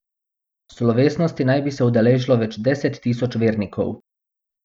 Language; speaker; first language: Slovenian; non-native, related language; Bosnian